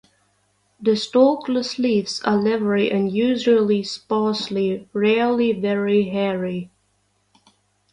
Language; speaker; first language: English; non-native, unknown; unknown